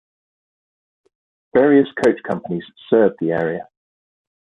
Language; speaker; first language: English; native; English